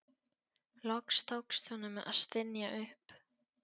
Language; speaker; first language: Icelandic; non-native, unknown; Polish